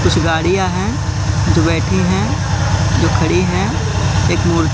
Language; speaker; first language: Hindi; native; Hindi